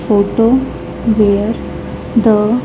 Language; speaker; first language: English; non-native, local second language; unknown